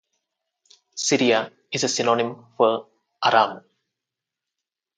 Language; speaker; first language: English; non-native, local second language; Telugu